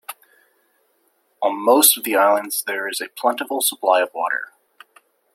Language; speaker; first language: English; native; English